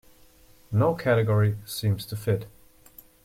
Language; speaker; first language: English; native; English